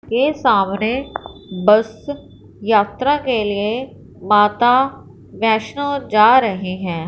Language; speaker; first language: Hindi; non-native, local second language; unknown